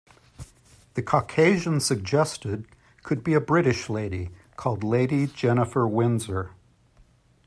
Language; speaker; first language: English; native; English